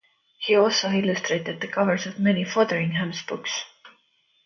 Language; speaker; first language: English; non-native, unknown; Estonian